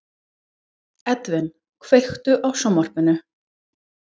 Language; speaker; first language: Icelandic; non-native, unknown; English